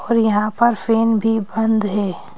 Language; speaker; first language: Hindi; native; Hindi